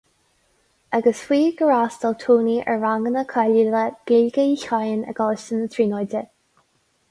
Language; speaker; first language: Irish; non-native, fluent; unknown